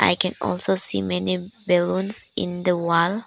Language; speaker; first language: English; non-native, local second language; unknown